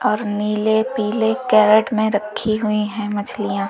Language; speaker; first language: Hindi; native; Hindi